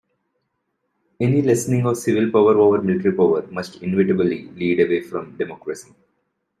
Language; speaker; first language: English; non-native, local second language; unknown